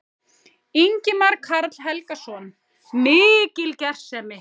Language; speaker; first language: Icelandic; native; Icelandic